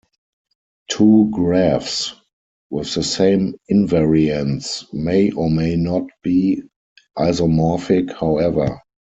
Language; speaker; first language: English; non-native, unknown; German